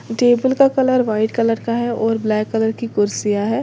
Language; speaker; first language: Hindi; native; Hindi